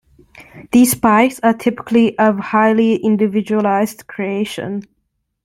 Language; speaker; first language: English; non-native, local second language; Cantonese